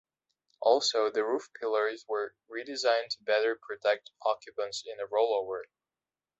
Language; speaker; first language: English; non-native, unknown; Belarusian